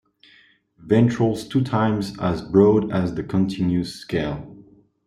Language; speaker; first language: English; non-native, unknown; French